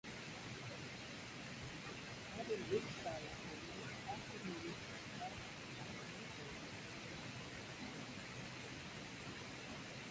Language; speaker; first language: English; native; English